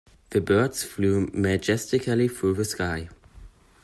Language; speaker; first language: English; non-native, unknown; German